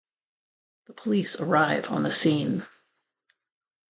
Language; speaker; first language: English; native; English